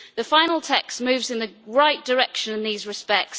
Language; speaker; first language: English; native; English